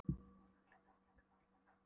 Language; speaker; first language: Icelandic; non-native, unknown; Polish